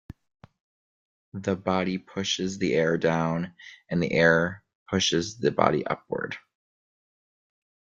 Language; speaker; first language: English; native; English